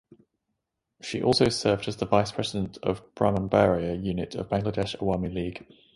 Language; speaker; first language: English; native; English